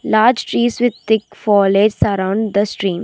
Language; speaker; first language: English; non-native, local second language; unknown